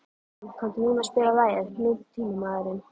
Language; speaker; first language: Icelandic; native; Icelandic